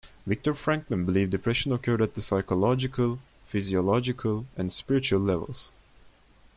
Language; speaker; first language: English; non-native, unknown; Turkish